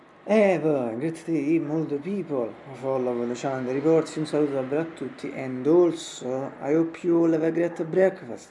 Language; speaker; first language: English; non-native, fluent; Italian